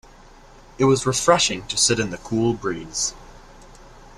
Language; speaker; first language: English; native; English